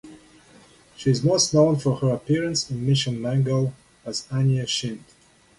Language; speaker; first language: English; non-native, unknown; Russian